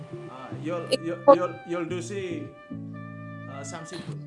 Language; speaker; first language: English; non-native, learner; Indonesian